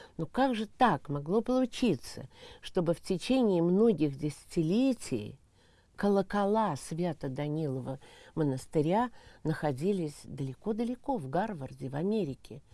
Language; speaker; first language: Russian; native; Russian